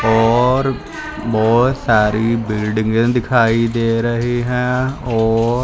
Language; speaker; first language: Hindi; non-native, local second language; Punjabi